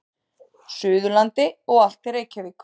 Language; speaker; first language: Icelandic; native; Icelandic